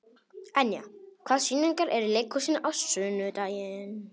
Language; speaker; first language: Icelandic; non-native, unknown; Polish